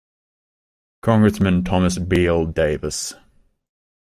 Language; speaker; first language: English; native; English